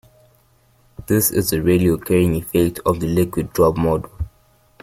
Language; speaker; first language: English; native; English